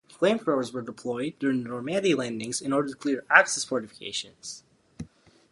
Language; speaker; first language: English; native; English